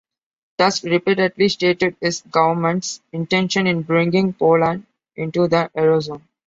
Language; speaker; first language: English; non-native, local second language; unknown